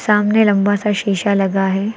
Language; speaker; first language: Hindi; native; Hindi